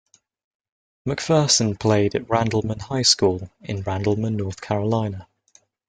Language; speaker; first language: English; native; English